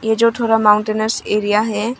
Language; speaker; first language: Hindi; non-native, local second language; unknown